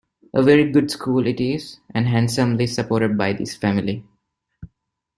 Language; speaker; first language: English; non-native, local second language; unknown